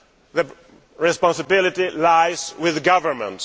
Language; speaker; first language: English; non-native, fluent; Swedish